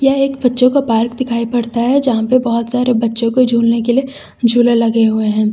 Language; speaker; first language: Hindi; native; Hindi